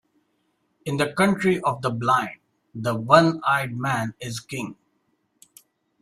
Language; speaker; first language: English; non-native, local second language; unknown